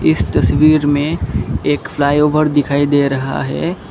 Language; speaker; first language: Hindi; non-native, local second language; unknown